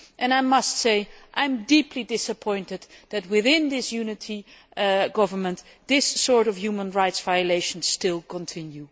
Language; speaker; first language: English; non-native, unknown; Dutch